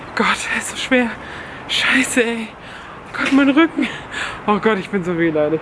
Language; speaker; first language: German; early bilingual, other home language; Turkish